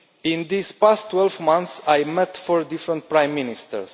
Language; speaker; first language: English; non-native, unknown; Romanian